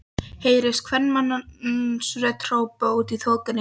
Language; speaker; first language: Icelandic; non-native, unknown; Polish